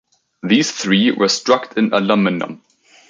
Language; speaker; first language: English; native; English